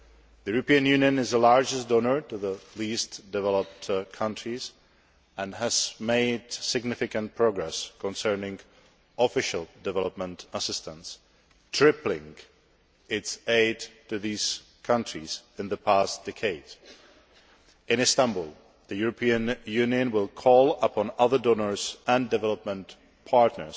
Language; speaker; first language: English; non-native, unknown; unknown